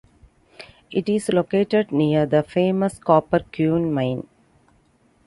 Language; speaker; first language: English; non-native, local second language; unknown